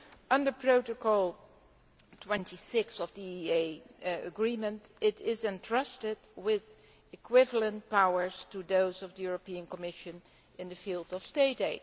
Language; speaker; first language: English; non-native, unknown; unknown